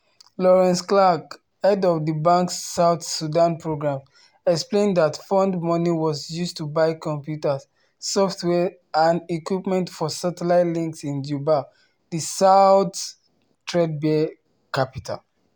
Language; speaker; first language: English; non-native, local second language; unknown